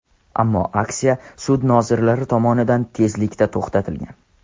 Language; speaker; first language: Uzbek; non-native, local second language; Tajik